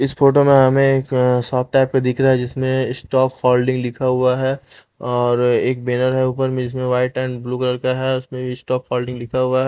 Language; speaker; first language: Hindi; non-native, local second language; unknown